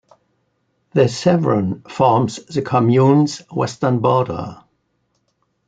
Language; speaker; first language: English; native; English